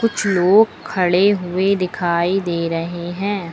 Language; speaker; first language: Hindi; native; Hindi